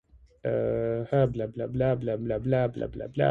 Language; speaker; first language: English; non-native, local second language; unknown